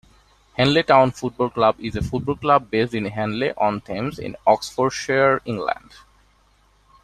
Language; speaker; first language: English; non-native, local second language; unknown